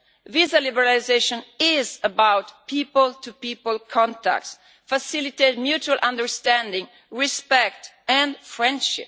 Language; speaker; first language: English; non-native, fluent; Italian